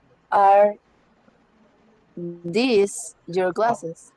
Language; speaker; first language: English; non-native, learner; Spanish